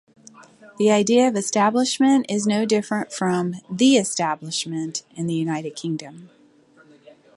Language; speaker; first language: English; native; English